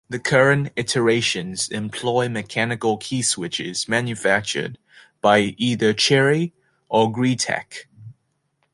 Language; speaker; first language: English; native; English